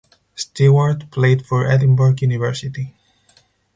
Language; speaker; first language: English; non-native, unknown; Spanish